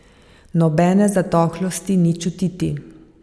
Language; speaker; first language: Slovenian; native; Slovenian